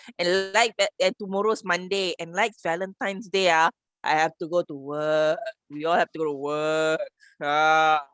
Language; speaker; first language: English; non-native, local second language; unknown